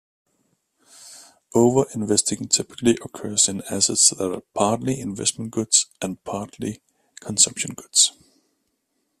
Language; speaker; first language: English; native; English